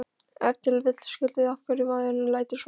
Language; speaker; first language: Icelandic; non-native, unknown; Polish